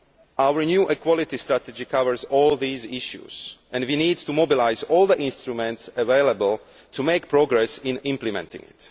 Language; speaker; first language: English; non-native, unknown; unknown